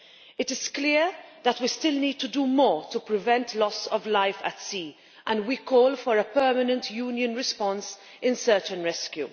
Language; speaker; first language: English; non-native, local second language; Maltese